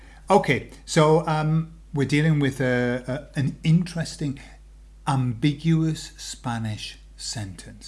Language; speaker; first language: English; native; English